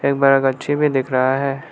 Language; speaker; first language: Hindi; non-native, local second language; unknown